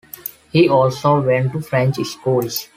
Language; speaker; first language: English; non-native, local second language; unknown